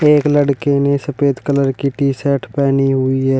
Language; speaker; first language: Hindi; native; Hindi